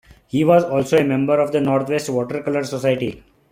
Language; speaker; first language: English; non-native, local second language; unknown